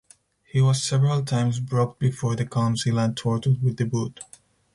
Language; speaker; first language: English; non-native, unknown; Spanish